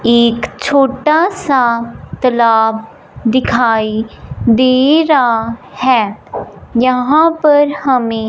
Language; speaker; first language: Hindi; non-native, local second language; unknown